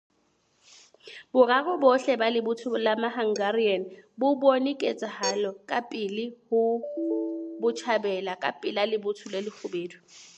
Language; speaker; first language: English; native; English